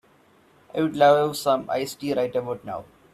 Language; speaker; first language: English; non-native, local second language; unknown